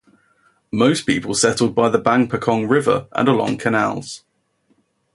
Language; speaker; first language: English; native; English